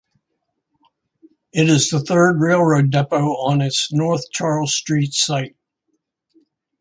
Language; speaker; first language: English; native; English